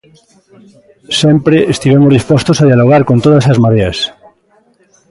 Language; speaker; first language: Galician; native; Galician